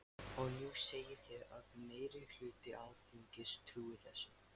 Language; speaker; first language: Icelandic; non-native, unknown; Lithuanian